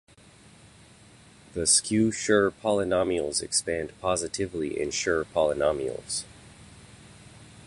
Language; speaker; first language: English; native; English